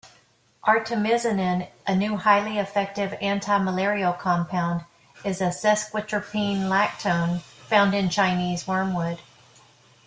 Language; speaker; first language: English; native; English